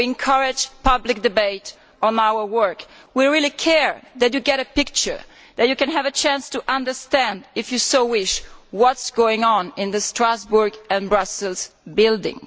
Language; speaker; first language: English; non-native, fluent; Italian